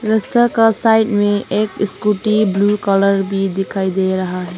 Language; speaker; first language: Hindi; non-native, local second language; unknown